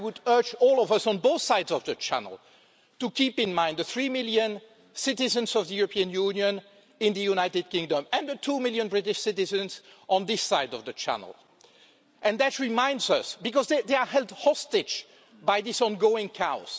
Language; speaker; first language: English; non-native, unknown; French